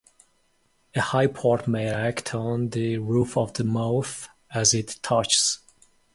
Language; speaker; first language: English; non-native, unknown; Mongolian